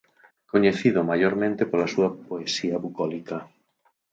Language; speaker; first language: Galician; native; Galician